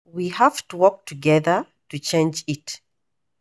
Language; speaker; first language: English; non-native, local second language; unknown